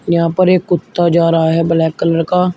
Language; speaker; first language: Hindi; native; Hindi